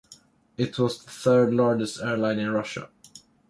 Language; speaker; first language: English; non-native, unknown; Swedish